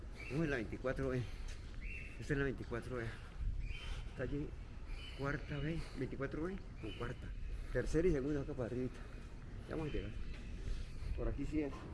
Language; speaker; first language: Spanish; native; Spanish